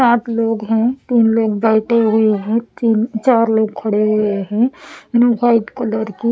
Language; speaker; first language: Hindi; non-native, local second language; Punjabi